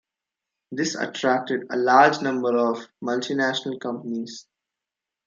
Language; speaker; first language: English; non-native, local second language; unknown